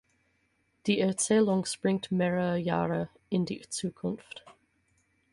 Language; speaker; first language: German; non-native, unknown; English